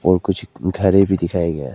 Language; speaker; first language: Hindi; non-native, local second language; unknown